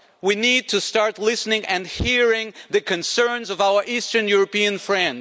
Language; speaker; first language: English; non-native, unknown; German